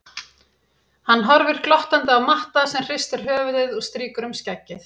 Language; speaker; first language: Icelandic; native; Icelandic